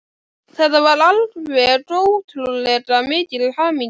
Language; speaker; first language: Icelandic; native; Icelandic